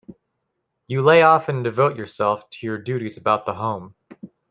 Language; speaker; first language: English; native; English